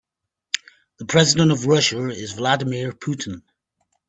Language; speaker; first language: English; native; English